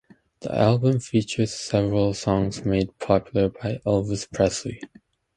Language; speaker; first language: English; native; English